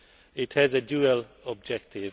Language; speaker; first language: English; non-native, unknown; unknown